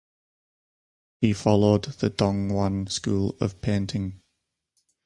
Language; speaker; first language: English; native; English